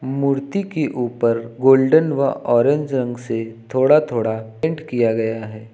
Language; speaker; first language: Hindi; native; Hindi